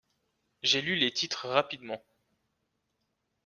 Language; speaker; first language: French; native; French